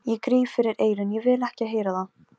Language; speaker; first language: Icelandic; non-native, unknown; Polish